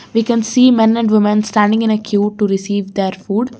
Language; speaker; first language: English; non-native, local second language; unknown